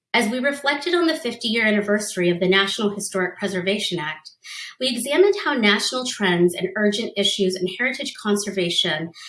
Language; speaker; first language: English; early bilingual, other home language; Spanish